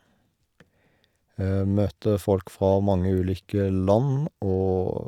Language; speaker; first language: Norwegian; native; Norwegian